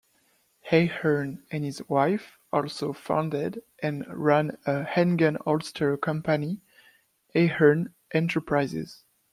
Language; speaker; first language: English; non-native, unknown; French